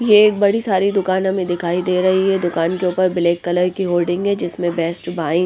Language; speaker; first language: Hindi; non-native, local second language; Punjabi